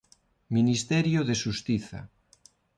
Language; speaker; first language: Galician; non-native, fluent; Spanish